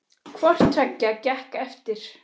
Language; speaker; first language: Icelandic; native; Icelandic